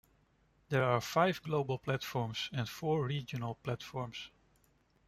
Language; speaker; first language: English; non-native, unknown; Dutch